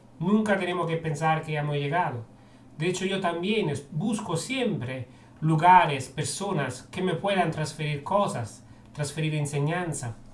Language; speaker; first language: Spanish; non-native, fluent; Italian